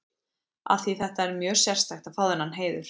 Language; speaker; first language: Icelandic; native; Icelandic